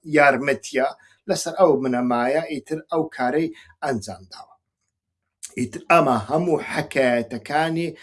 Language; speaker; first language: Central Kurdish; non-native, local second language; Kurdish